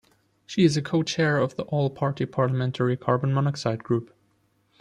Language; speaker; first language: English; non-native, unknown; German